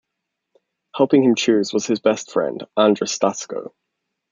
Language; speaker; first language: English; native; English